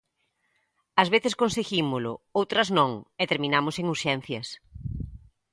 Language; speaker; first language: Galician; native; Galician